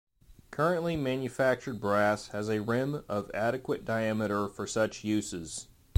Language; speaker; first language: English; native; English